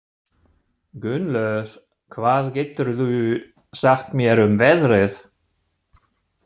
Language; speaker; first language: Icelandic; non-native, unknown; German